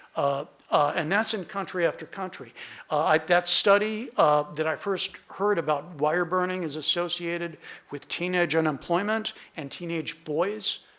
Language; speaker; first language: English; native; English